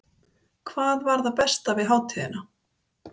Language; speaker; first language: Icelandic; native; Icelandic